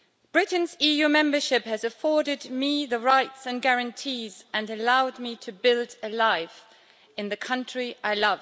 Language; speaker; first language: English; native; English